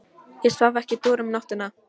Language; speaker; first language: Icelandic; non-native, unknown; Polish